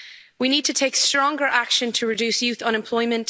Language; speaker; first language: English; native; English